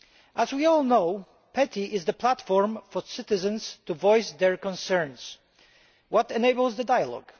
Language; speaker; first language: English; non-native, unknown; Polish